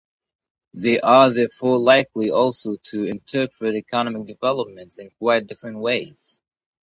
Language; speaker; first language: English; non-native, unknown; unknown